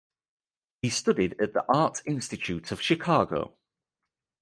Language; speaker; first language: English; native; English